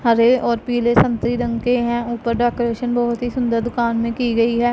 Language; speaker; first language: Hindi; non-native, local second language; Punjabi